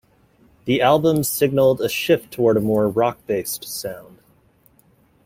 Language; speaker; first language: English; native; English